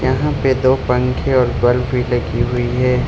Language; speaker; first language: Hindi; non-native, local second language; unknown